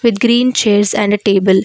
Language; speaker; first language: English; non-native, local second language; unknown